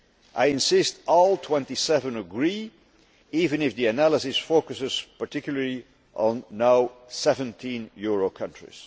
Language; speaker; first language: English; non-native, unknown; Dutch